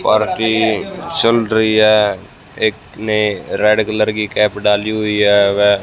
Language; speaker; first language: Hindi; native; Hindi